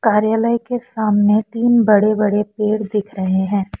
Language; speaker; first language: Hindi; non-native, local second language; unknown